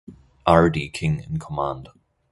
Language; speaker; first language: English; non-native, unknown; German